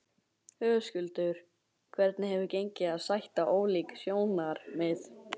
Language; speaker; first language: Icelandic; non-native, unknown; Chinese